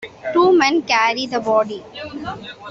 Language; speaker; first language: English; non-native, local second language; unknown